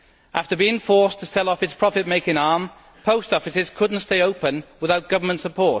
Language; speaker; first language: English; native; English